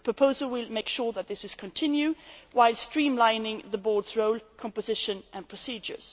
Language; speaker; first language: English; non-native, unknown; Swedish